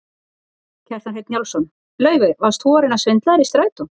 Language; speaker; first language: Icelandic; native; Icelandic